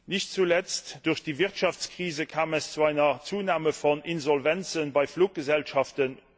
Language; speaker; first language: German; non-native, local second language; Luxembourgish